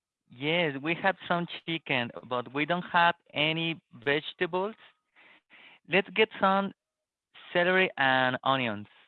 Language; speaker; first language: English; non-native, learner; Spanish